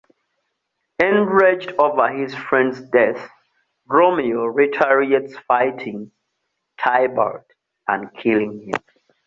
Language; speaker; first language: English; non-native, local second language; Ganda